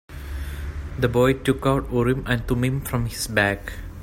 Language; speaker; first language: English; non-native, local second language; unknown